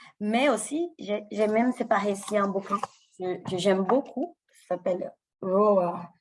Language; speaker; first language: French; non-native, fluent; Portuguese